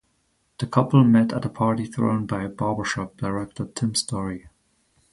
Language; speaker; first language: English; non-native, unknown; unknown